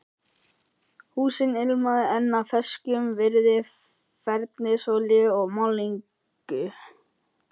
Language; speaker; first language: Icelandic; native; Icelandic